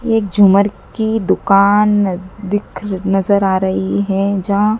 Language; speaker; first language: Hindi; native; Hindi